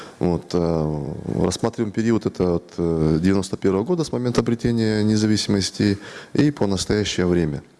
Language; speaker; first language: Russian; non-native, local second language; Kyrgyz